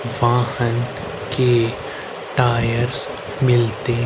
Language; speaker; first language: Hindi; native; Hindi